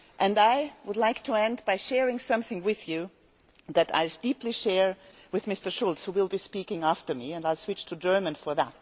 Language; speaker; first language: English; non-native, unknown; German